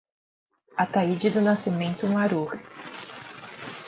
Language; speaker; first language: Portuguese; native; Portuguese